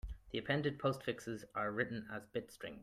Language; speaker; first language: English; native; English